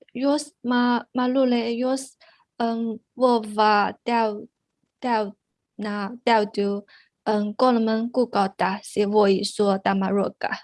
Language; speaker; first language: Finnish; non-native, learner; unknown